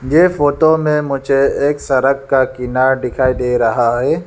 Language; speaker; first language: Hindi; non-native, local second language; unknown